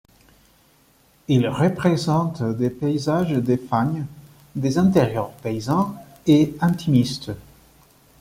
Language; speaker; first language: French; non-native, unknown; Spanish